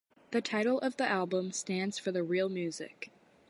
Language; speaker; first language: English; native; English